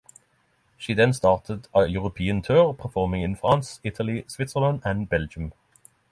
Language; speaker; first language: English; non-native, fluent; Norwegian